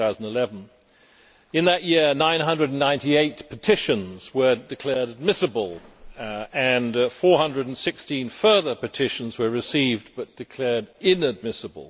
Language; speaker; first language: English; native; English